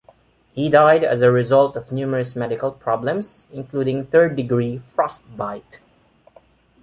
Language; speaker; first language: English; non-native, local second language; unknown